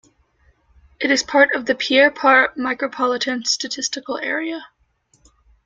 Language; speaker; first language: English; native; English